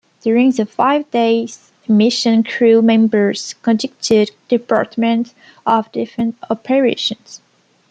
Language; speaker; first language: English; non-native, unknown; French